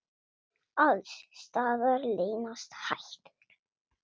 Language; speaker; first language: Icelandic; non-native, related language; Swedish